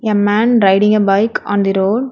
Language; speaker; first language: English; non-native, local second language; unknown